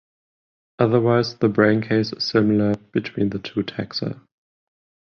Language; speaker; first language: English; non-native, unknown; German